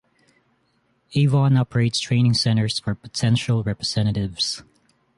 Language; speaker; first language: English; non-native, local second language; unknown